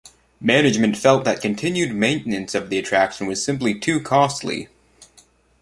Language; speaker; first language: English; native; English